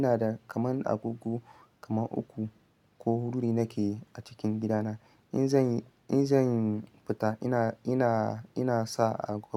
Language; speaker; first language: Hausa; non-native, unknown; Yoruba